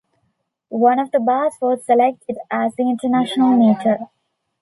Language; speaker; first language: English; non-native, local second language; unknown